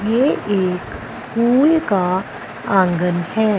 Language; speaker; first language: Hindi; non-native, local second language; Punjabi